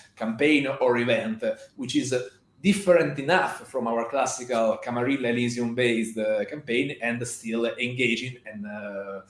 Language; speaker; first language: English; non-native, fluent; Italian